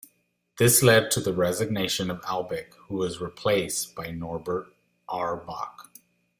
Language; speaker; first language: English; non-native, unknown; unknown